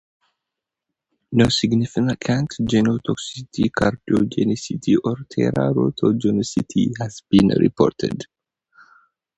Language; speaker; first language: English; non-native, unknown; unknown